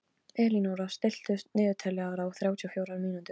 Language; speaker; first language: Icelandic; non-native, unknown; Polish